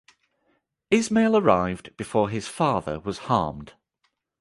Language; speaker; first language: English; native; English